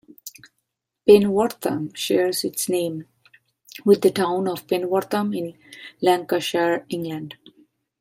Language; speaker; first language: English; non-native, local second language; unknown